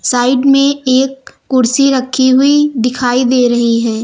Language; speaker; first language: Hindi; native; Hindi